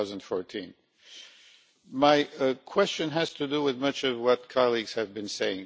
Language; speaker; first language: English; non-native, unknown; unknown